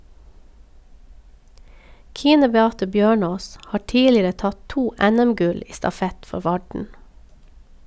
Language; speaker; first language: Norwegian; native; Norwegian